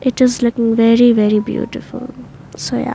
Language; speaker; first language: English; non-native, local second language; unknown